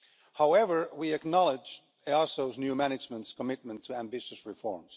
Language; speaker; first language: English; non-native, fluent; Finnish